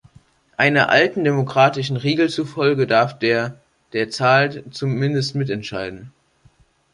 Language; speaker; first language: German; native; German